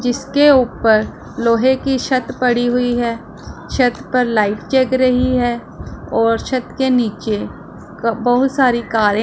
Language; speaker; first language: Hindi; non-native, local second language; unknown